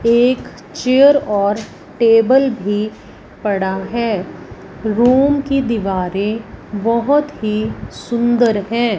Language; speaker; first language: Hindi; non-native, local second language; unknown